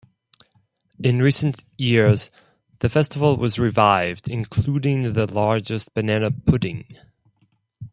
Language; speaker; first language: English; non-native, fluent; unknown